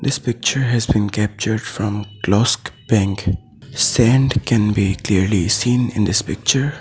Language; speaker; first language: English; non-native, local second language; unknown